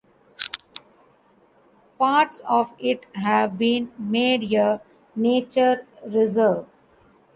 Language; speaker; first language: English; non-native, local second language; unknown